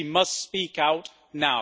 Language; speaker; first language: English; native; English